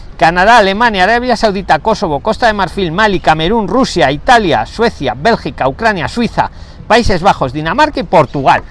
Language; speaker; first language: Spanish; native; Spanish